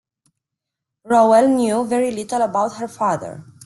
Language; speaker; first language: English; non-native, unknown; Romanian